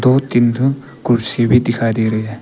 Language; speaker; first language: Hindi; non-native, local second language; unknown